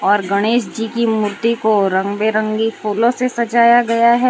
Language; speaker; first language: Hindi; non-native, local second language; Gujarati